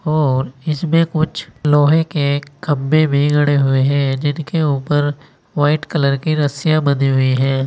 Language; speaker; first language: Hindi; native; Hindi